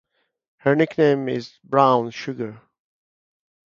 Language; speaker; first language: English; native; English